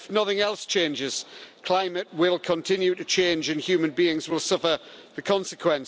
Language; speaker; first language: English; native; English